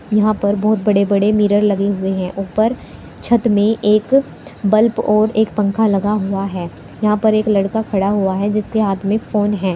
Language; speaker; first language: Hindi; native; Hindi